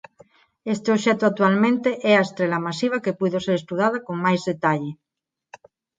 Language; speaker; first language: Galician; non-native, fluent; Spanish